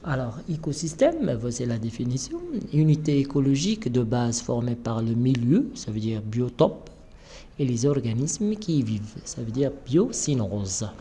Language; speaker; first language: French; non-native, local second language; Arabic